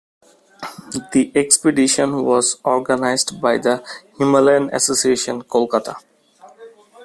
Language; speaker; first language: English; non-native, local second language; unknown